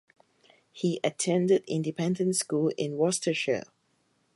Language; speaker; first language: English; non-native, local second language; Cantonese